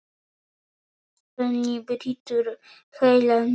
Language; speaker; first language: Icelandic; non-native, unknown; Polish